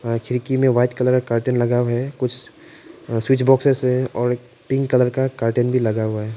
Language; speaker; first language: Hindi; non-native, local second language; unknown